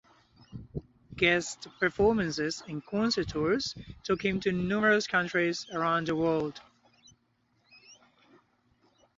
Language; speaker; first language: English; native; English